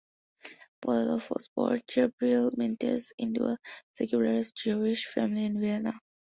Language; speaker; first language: English; non-native, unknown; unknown